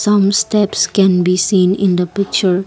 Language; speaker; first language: English; non-native, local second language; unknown